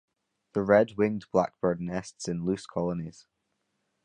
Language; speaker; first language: English; native; English